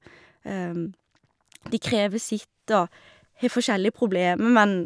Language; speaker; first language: Norwegian; native; Norwegian